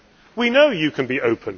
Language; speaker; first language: English; native; English